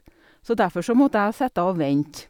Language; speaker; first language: Norwegian; native; Norwegian